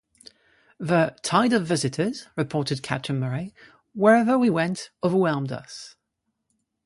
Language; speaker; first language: English; non-native, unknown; French